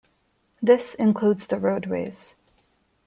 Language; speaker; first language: English; non-native, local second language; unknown